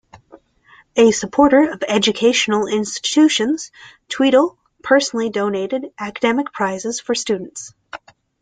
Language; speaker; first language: English; native; English